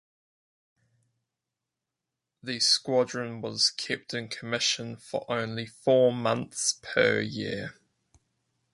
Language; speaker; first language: English; native; English